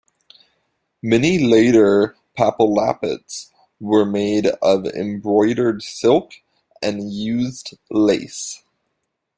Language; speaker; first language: English; native; English